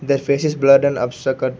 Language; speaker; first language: English; non-native, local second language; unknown